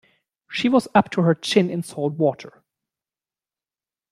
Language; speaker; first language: English; non-native, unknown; German